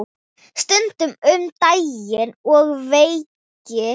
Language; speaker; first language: Icelandic; non-native, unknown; Thai